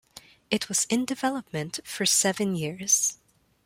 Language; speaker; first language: English; non-native, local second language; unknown